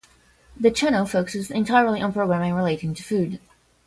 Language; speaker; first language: English; non-native, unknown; Portuguese